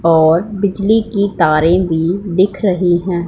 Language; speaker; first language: Hindi; non-native, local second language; Punjabi